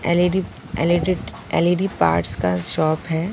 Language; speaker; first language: Hindi; non-native, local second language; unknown